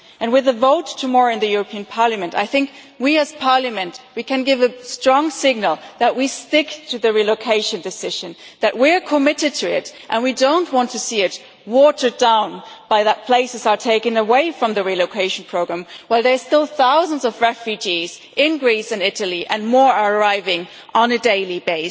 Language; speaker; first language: English; non-native, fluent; German